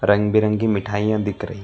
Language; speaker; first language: Hindi; non-native, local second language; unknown